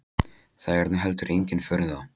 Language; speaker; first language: Icelandic; non-native, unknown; Polish